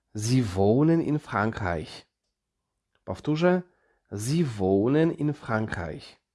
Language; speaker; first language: German; non-native, fluent; Polish